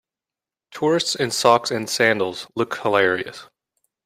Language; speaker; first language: English; native; English